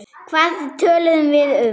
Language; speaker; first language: Icelandic; non-native, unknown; German